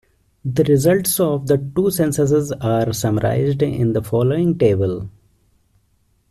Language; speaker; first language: English; non-native, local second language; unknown